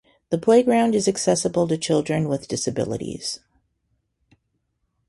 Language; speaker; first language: English; native; English